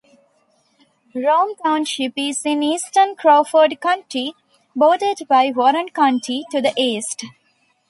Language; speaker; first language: English; non-native, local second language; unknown